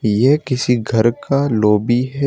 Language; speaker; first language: Hindi; native; Hindi